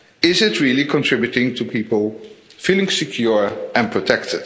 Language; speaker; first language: English; non-native, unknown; Dutch